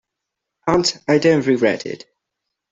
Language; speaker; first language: English; non-native, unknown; Catalan